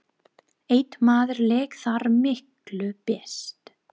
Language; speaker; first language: Icelandic; non-native, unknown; English